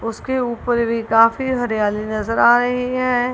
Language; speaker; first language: Hindi; non-native, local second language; Punjabi